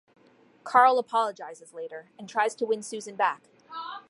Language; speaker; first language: English; native; English